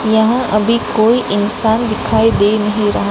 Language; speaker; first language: Hindi; non-native, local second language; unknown